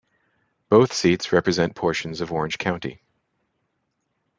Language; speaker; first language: English; native; English